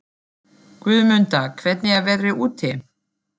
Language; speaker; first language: Icelandic; non-native, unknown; German